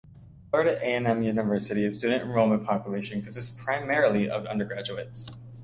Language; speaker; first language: English; native; English